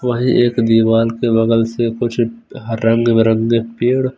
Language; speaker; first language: Hindi; non-native, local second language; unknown